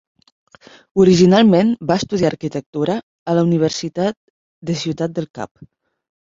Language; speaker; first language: Catalan; non-native, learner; Spanish